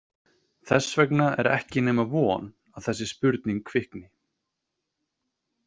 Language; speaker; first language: Icelandic; native; Icelandic